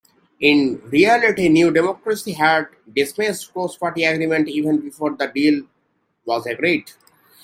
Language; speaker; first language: English; native; English